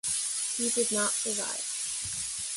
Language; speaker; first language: English; native; English